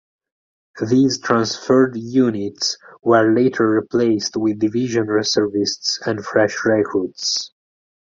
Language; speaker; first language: English; non-native, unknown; Italian